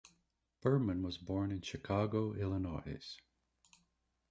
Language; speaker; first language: English; native; English